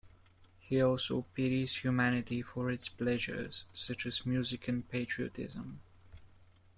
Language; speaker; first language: English; native; English